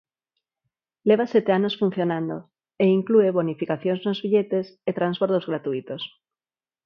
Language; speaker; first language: Galician; non-native, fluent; Spanish